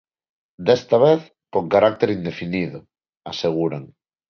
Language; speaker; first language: Galician; non-native, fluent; Spanish